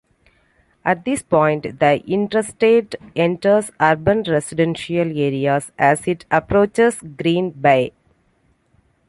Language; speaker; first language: English; non-native, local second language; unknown